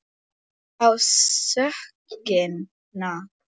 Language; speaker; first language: Icelandic; non-native, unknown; Polish